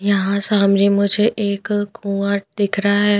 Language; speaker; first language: Hindi; non-native, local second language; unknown